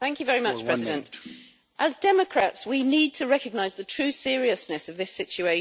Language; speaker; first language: English; native; English